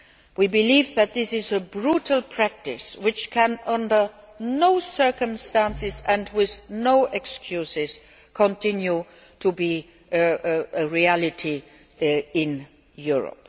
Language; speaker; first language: English; non-native, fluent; Luxembourgish